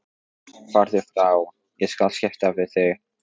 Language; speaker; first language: Icelandic; non-native, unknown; Polish